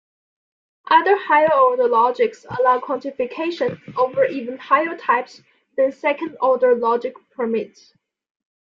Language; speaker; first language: English; non-native, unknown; Chinese